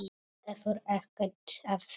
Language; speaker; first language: Icelandic; non-native, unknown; Polish